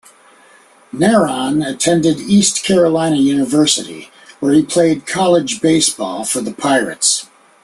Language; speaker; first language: English; native; English